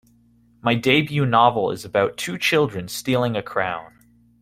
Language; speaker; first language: English; native; English